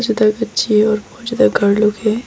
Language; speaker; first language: Hindi; non-native, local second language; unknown